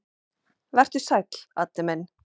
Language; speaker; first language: Icelandic; non-native, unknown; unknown